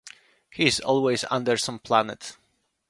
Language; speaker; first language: English; non-native, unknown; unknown